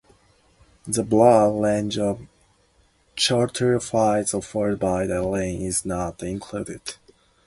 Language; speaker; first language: English; non-native, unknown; Japanese